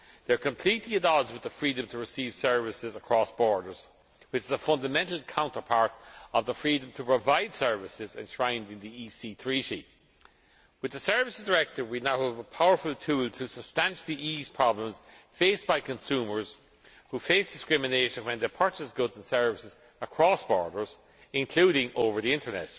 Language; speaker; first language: English; non-native, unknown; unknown